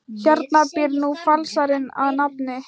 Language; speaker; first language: Icelandic; non-native, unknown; Thai